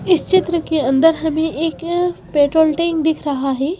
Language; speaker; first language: Hindi; native; Hindi